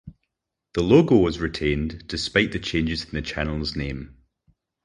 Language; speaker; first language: English; native; English